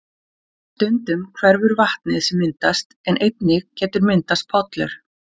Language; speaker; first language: Icelandic; native; Icelandic